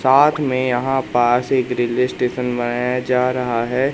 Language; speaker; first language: Hindi; native; Hindi